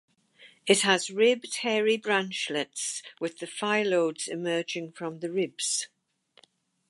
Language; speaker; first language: English; native; English